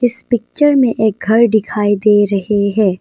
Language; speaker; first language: Hindi; non-native, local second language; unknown